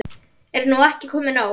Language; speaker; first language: Icelandic; native; Icelandic